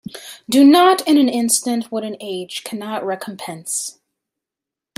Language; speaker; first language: English; native; English